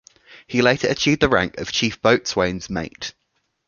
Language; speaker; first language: English; native; English